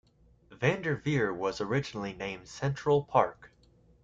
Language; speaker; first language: English; native; English